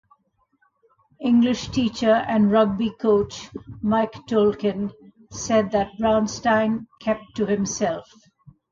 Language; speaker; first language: English; non-native, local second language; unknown